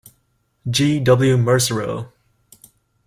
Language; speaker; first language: English; native; English